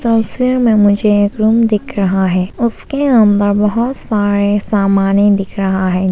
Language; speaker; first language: Hindi; non-native, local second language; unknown